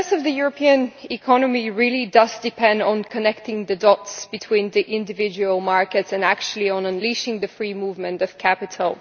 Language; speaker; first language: English; non-native, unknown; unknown